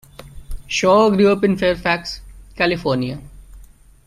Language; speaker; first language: English; non-native, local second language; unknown